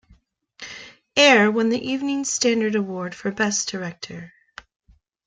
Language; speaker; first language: English; native; English